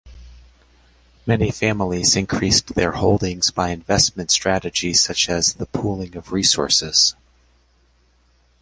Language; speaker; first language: English; native; English